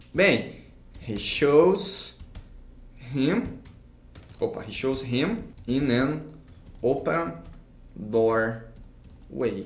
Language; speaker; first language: English; non-native, fluent; Portuguese